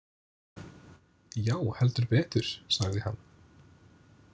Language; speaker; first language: Icelandic; non-native, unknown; English